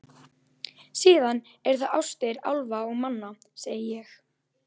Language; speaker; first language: Icelandic; native; Icelandic